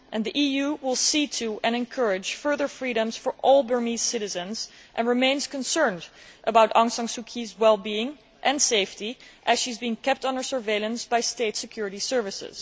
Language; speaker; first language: English; non-native, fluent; Dutch